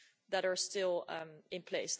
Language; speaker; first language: English; non-native, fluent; Dutch